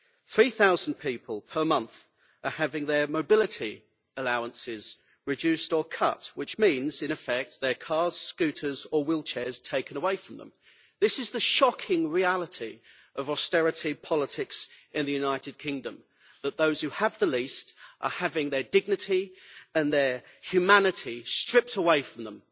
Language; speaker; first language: English; native; English